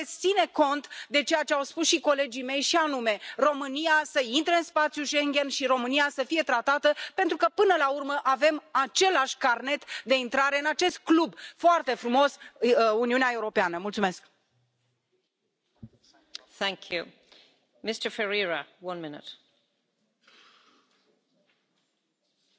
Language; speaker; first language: English; native; English